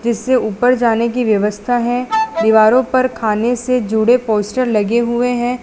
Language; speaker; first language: Hindi; non-native, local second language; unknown